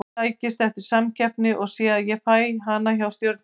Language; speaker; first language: Icelandic; native; Icelandic